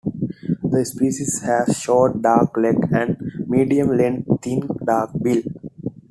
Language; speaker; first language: English; non-native, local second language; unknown